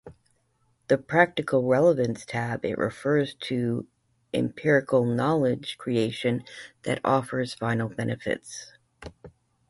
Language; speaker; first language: English; native; English